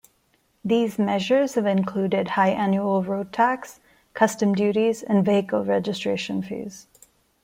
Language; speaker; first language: English; non-native, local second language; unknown